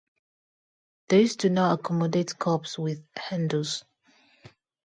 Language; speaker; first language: English; non-native, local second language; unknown